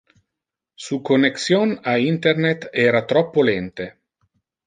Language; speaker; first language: Interlingua; non-native, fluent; Italian